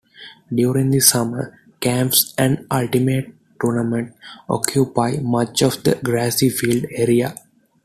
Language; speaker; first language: English; non-native, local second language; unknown